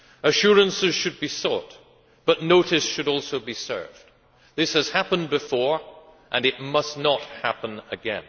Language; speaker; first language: English; native; English